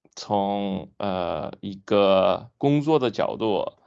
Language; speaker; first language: Chinese; non-native, fluent; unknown